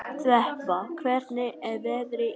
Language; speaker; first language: Icelandic; non-native, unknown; Vietnamese